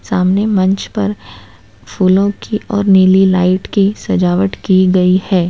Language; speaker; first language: Hindi; non-native, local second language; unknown